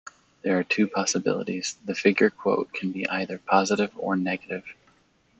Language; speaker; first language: English; native; English